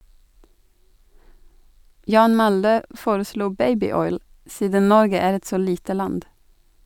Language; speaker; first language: Norwegian; non-native, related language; Swedish